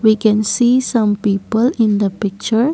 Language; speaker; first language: English; non-native, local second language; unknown